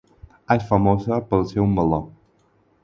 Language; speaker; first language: Catalan; non-native, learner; Spanish